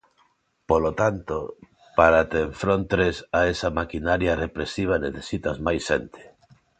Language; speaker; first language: Galician; non-native, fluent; Spanish